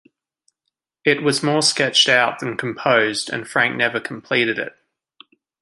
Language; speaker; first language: English; native; English